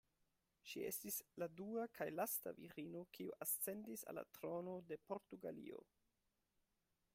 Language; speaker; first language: Esperanto; non-native, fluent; German